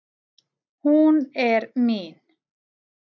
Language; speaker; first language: Icelandic; native; Icelandic